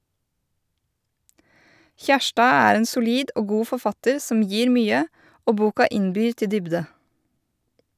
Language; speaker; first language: Norwegian; native; Norwegian